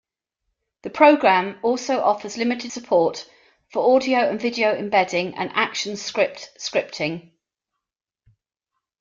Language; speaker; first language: English; native; English